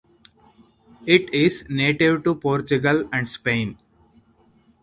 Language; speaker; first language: English; non-native, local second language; Hindi